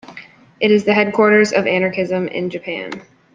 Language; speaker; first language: English; native; English